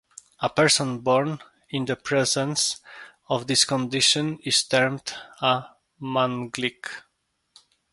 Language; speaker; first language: English; non-native, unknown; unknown